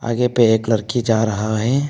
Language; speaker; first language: Hindi; non-native, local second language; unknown